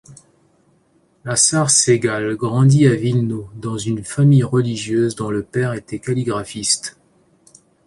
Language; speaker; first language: French; native; French